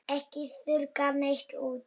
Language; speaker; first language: Icelandic; non-native, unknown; Polish